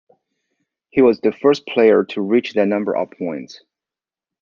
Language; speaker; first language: English; non-native, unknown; Chinese